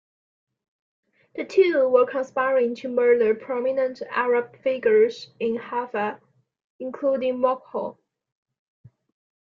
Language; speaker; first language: English; non-native, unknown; Chinese